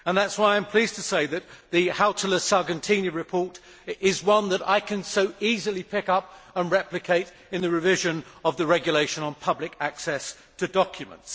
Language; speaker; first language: English; native; English